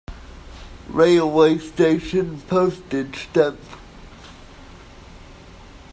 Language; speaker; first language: English; native; English